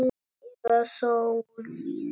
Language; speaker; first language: Icelandic; non-native, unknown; Polish